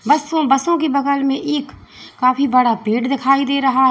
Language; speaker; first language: Hindi; native; Hindi